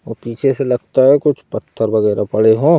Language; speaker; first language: Hindi; native; Hindi